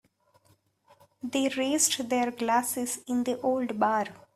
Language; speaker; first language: English; non-native, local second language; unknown